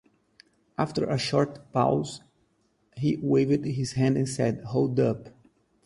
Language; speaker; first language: English; native; English